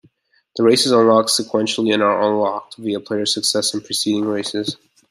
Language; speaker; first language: English; native; English